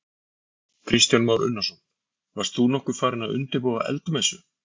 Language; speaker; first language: Icelandic; native; Icelandic